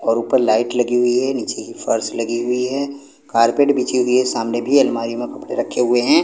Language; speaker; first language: Hindi; non-native, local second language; Punjabi